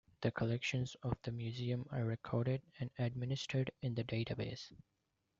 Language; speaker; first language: English; non-native, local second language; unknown